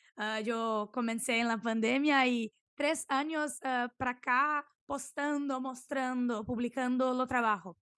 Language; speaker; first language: Spanish; non-native, related language; Portuguese